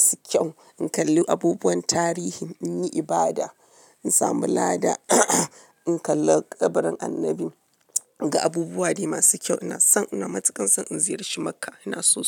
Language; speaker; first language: Hausa; non-native, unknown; Yoruba